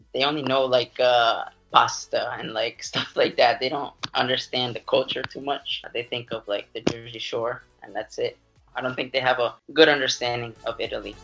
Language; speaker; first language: English; native; English